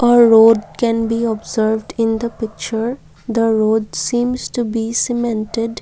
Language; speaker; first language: English; non-native, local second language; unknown